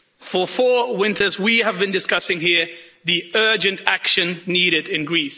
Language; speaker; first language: English; non-native, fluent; Dutch